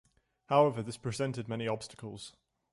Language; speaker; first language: English; native; English